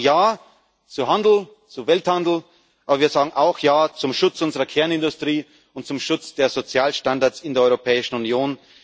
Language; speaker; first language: German; native; German